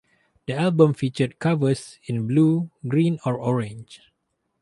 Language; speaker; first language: English; non-native, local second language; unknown